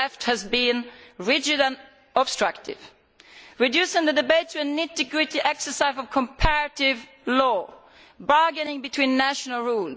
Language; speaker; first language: English; non-native, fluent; Italian